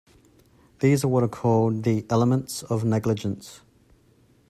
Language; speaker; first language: English; native; English